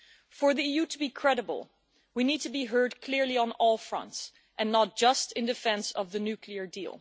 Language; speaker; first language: English; non-native, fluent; Dutch